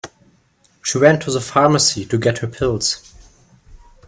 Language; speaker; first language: English; non-native, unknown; German